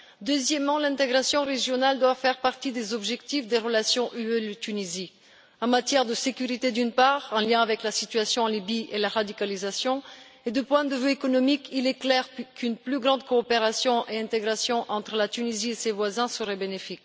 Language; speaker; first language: French; non-native, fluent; Bulgarian